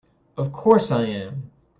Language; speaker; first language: English; native; English